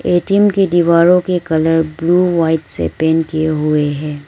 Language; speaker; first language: Hindi; non-native, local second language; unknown